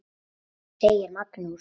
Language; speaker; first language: Icelandic; native; Icelandic